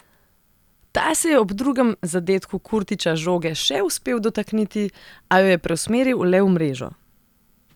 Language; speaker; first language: Slovenian; non-native, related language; Serbian